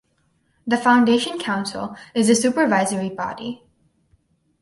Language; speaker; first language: English; native; English